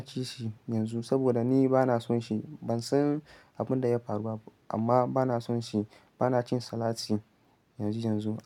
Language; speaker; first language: Hausa; non-native, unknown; Yoruba